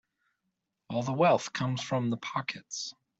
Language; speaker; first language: English; native; English